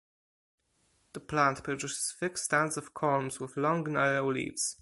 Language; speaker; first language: English; non-native, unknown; Polish